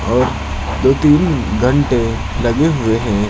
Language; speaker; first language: Hindi; native; Hindi